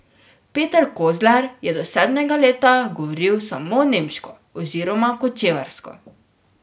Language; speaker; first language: Slovenian; native; Slovenian